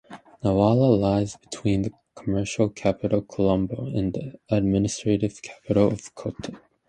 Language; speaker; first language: English; native; English